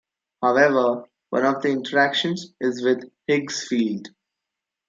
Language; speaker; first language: English; non-native, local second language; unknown